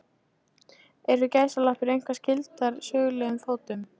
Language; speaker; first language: Icelandic; non-native, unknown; Polish